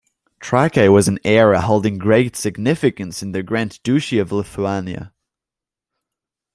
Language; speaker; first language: English; non-native, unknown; French